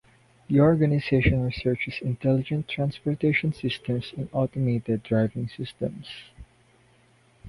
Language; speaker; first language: English; non-native, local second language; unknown